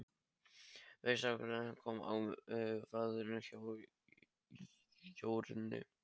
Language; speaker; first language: Icelandic; non-native, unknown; Polish